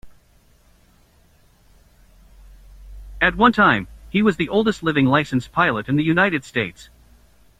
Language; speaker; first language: English; native; English